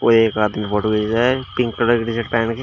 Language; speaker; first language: Hindi; native; Hindi